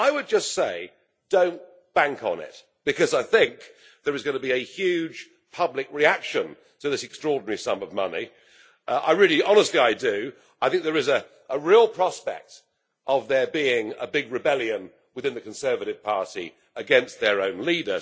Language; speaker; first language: English; native; English